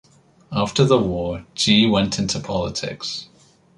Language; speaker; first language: English; native; English